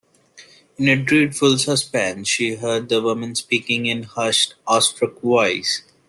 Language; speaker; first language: English; non-native, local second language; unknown